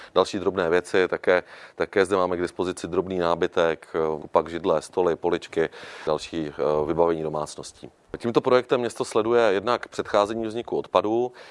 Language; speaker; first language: Czech; native; Czech